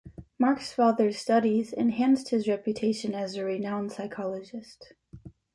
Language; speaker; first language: English; native; English